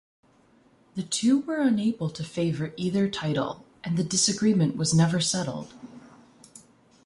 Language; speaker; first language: English; native; English